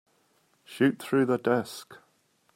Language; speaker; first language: English; native; English